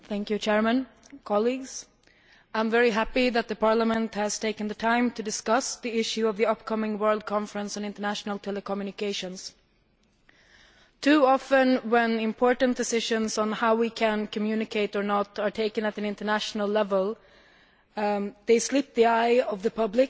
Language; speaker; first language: English; non-native, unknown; Swedish